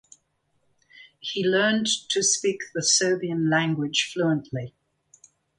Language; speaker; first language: English; native; English